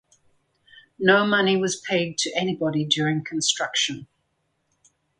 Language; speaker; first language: English; native; English